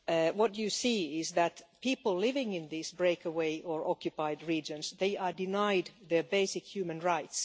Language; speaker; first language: English; non-native, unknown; Finnish